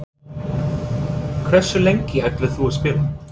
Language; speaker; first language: Icelandic; non-native, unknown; English